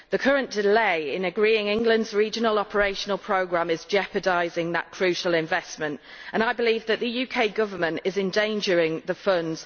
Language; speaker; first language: English; native; English